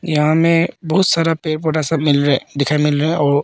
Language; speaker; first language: Hindi; early bilingual, other home language; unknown